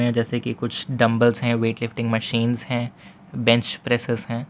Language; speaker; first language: Hindi; non-native, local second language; Gujarati